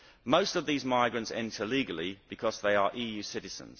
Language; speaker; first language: English; native; English